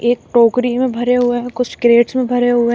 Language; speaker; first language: Hindi; native; Hindi